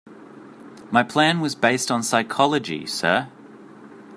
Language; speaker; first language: English; native; English